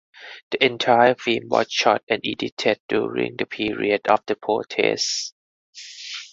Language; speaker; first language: English; non-native, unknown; Thai